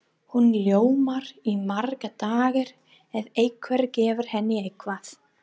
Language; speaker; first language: Icelandic; non-native, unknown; English